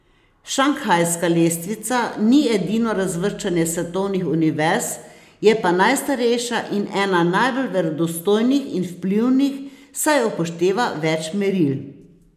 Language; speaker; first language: Slovenian; native; Slovenian